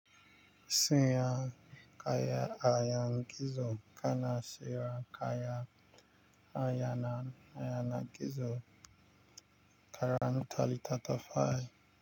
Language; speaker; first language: Hausa; native; Hausa